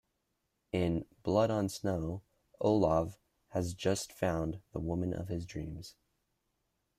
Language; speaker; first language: English; native; English